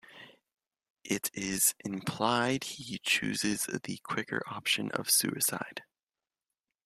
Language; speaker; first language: English; native; English